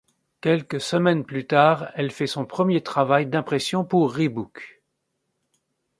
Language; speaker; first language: French; native; French